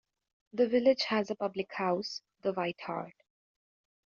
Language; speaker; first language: English; native; English